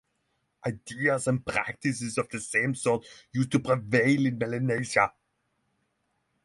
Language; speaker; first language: English; non-native, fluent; Norwegian